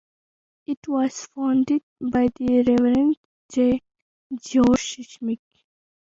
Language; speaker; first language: English; non-native, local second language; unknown